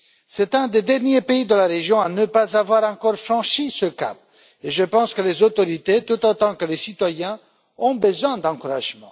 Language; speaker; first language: French; non-native, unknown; Romanian